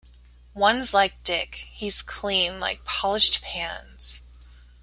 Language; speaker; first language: English; native; English